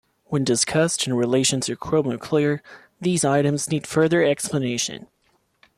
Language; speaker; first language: English; non-native, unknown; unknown